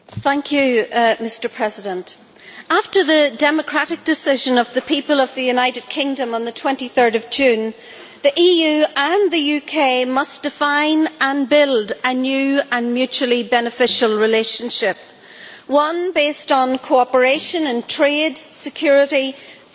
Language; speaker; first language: English; native; English